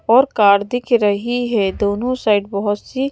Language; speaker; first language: Hindi; native; Hindi